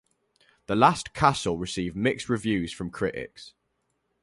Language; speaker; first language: English; native; English